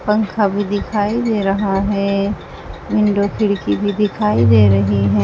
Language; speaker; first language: Hindi; native; Hindi